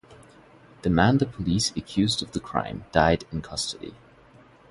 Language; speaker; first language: English; non-native, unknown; Bangla